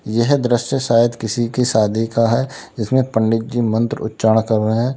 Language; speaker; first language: Hindi; native; Hindi